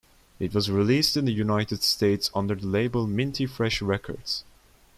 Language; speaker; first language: English; non-native, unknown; Turkish